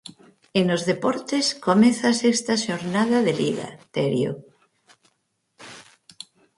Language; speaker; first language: Galician; native; Galician